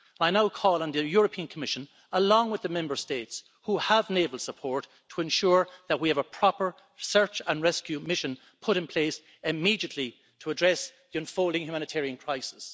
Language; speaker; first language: English; native; English